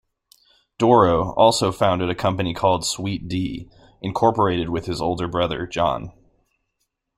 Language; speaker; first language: English; native; English